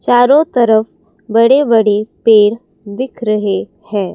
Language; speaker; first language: Hindi; non-native, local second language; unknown